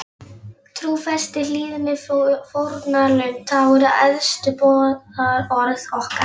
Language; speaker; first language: Icelandic; non-native, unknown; Polish